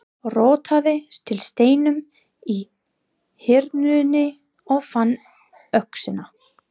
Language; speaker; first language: Icelandic; non-native, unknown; English